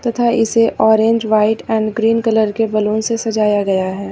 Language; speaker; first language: Hindi; native; Hindi